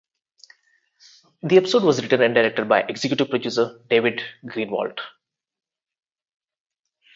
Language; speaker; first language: English; non-native, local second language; Telugu